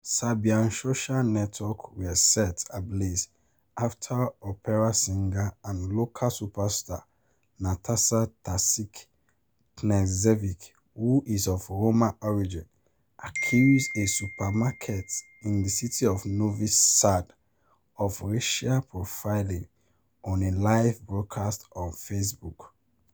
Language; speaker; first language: English; non-native, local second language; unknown